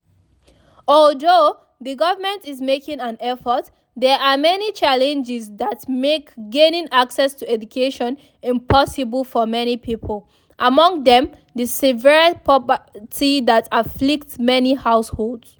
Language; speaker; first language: English; non-native, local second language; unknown